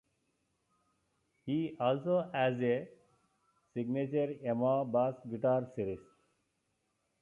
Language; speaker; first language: English; non-native, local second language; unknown